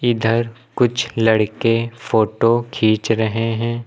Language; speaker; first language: Hindi; native; Hindi